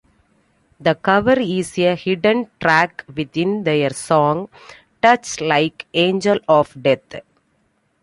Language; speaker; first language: English; non-native, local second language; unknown